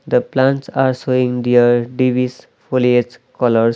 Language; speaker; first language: English; non-native, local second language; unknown